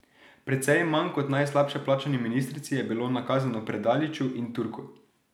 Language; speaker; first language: Slovenian; native; Slovenian